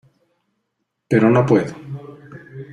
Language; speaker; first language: Spanish; native; Spanish